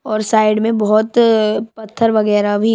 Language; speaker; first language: Hindi; native; Hindi